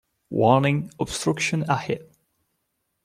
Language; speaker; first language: English; non-native, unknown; French